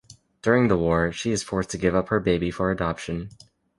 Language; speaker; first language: English; native; English